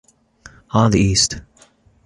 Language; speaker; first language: English; native; English